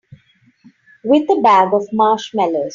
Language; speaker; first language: English; non-native, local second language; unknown